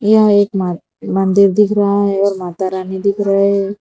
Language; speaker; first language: Hindi; non-native, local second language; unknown